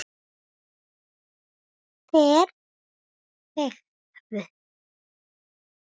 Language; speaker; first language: Icelandic; native; Icelandic